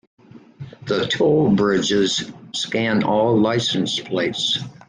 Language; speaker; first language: English; native; English